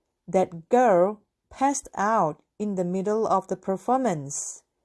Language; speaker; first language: English; non-native, fluent; Korean